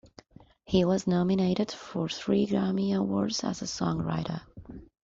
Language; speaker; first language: English; non-native, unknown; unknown